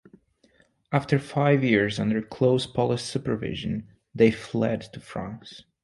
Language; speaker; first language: English; non-native, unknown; Portuguese